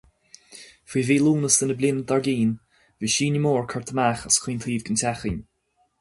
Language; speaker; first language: Irish; native; Irish